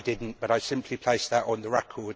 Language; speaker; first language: English; native; English